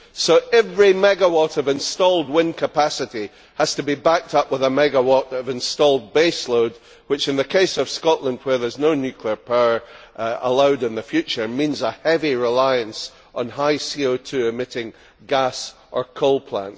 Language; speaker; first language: English; native; English